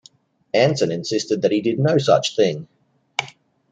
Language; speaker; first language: English; native; English